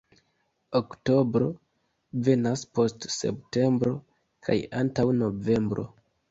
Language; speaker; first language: Esperanto; non-native, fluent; Kinyarwanda